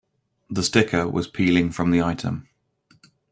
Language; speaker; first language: English; native; English